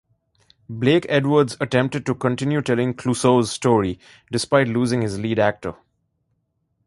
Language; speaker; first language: English; non-native, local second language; Bangla